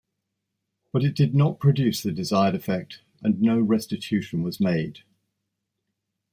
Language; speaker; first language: English; native; English